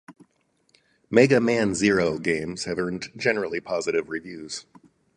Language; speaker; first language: English; native; English